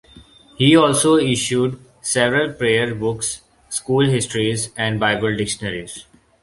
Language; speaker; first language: English; non-native, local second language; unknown